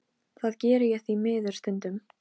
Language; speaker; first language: Icelandic; non-native, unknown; Polish